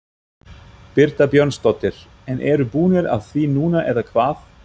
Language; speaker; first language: Icelandic; non-native, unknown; German